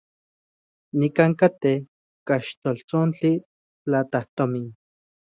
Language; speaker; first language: Central Puebla Nahuatl; native; Central Puebla Nahuatl